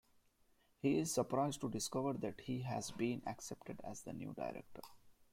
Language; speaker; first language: English; non-native, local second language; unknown